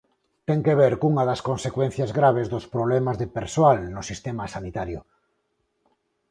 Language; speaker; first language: Galician; non-native, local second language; Spanish